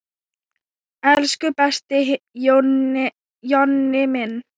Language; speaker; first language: Icelandic; non-native, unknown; Thai